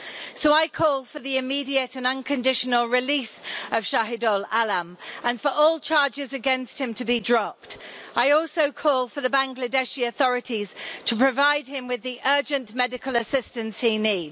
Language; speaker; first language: English; native; English